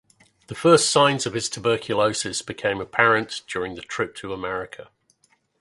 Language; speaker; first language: English; native; English